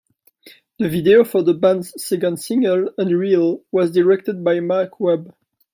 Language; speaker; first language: English; non-native, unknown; French